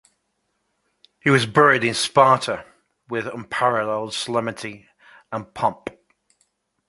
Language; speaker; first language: English; native; English